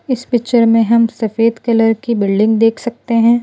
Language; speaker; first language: Hindi; non-native, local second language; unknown